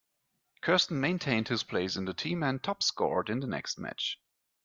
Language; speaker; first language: English; non-native, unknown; German